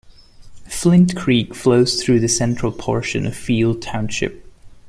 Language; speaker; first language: English; non-native, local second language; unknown